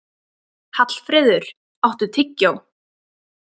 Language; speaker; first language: Icelandic; native; Icelandic